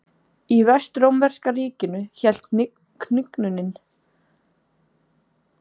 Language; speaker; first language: Icelandic; native; Icelandic